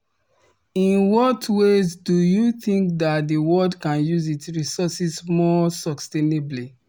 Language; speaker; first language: English; non-native, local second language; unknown